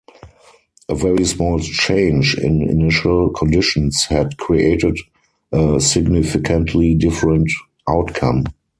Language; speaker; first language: English; non-native, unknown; German